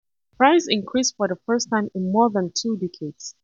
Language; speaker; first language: English; non-native, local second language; Hausa